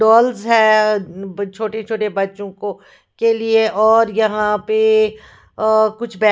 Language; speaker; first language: Hindi; non-native, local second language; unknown